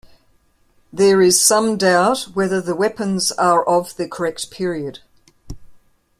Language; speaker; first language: English; native; English